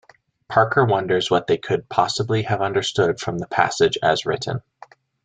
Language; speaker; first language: English; native; English